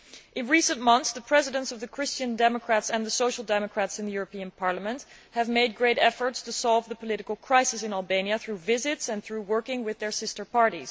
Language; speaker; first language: English; non-native, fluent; Dutch